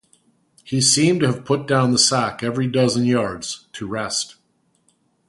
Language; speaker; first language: English; native; English